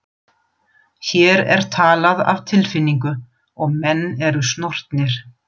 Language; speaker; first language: Icelandic; non-native, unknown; German